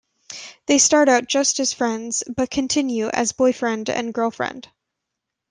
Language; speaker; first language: English; native; English